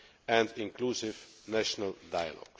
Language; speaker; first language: English; non-native, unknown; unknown